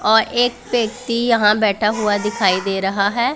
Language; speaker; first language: Hindi; non-native, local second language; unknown